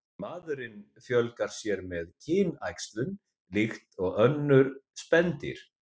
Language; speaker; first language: Icelandic; native; Icelandic